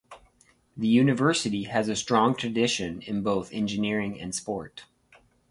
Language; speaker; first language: English; native; English